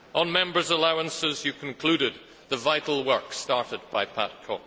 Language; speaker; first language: English; native; English